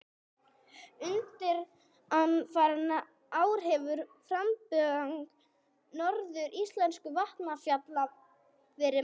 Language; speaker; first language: Icelandic; non-native, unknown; English